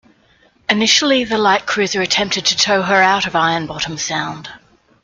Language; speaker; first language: English; native; English